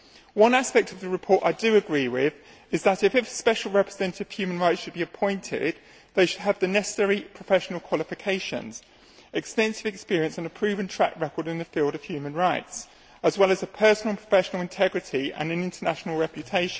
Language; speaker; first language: English; native; English